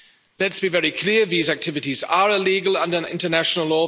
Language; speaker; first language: English; non-native, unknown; German